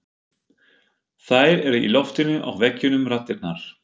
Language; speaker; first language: Icelandic; non-native, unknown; German